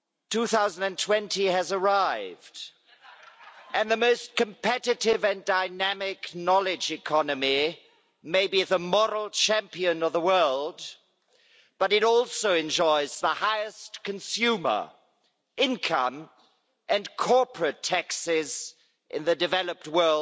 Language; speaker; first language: English; non-native, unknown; German